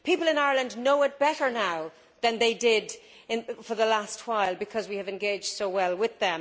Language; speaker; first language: English; native; English